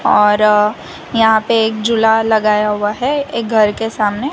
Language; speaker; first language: Hindi; non-native, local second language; Gujarati